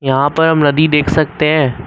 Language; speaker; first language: Hindi; native; Hindi